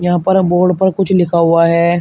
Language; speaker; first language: Hindi; native; Hindi